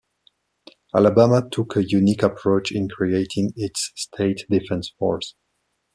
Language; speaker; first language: English; non-native, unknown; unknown